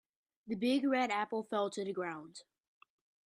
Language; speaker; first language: English; native; English